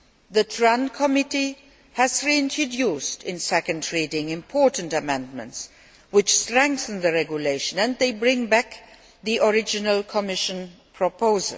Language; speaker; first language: English; non-native, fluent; Luxembourgish